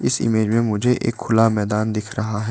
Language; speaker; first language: Hindi; non-native, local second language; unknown